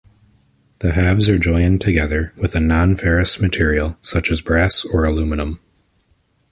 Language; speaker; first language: English; native; English